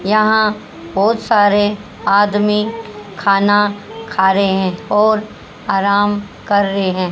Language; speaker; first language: Hindi; native; Hindi